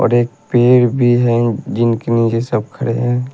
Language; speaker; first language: Hindi; native; Hindi